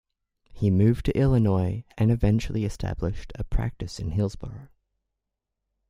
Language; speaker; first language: English; native; English